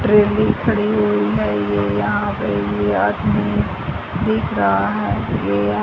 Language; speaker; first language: Hindi; native; Hindi